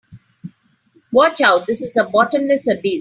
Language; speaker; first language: English; non-native, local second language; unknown